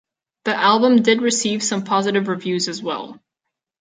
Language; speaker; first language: English; non-native, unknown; Catalan